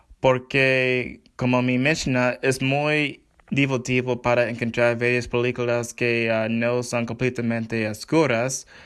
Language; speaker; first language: Spanish; non-native, learner; English